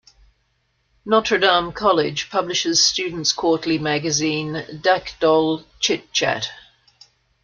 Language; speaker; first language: English; native; English